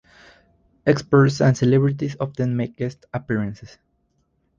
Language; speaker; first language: English; non-native, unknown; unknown